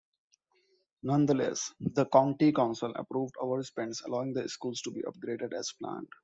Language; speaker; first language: English; non-native, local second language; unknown